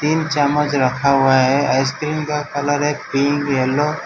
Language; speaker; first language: Hindi; non-native, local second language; Gujarati